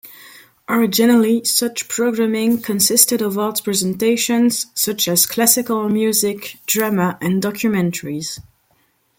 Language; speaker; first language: English; non-native, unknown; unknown